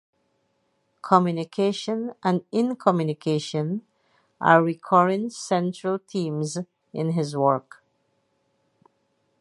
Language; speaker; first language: English; native; English